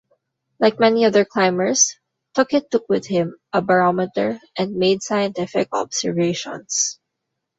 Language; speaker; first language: English; non-native, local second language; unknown